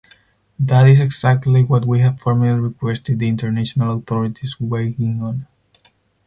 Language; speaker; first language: English; non-native, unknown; Spanish